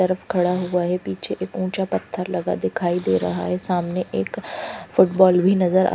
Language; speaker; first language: Hindi; non-native, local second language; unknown